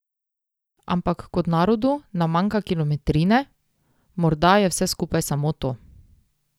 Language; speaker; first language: Slovenian; native; Slovenian